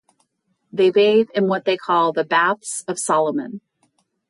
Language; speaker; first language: English; native; English